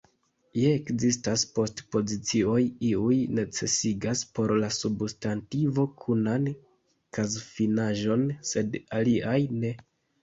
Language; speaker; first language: Esperanto; non-native, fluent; Kinyarwanda